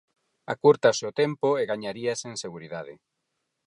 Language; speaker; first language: Galician; non-native, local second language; Spanish